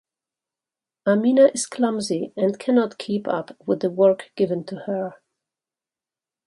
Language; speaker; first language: English; native; English